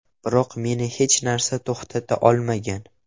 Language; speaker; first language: Uzbek; non-native, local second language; Russian